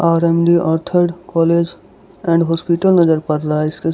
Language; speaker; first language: Hindi; non-native, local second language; Gujarati